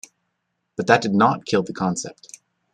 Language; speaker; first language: English; native; English